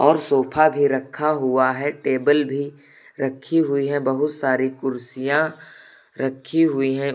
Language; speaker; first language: Hindi; native; Hindi